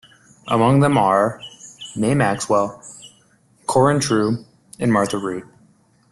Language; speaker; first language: English; native; English